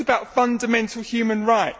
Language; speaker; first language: English; native; English